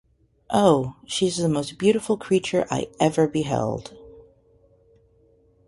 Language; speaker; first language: English; native; English